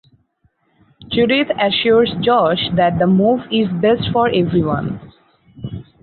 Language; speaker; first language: English; non-native, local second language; Bangla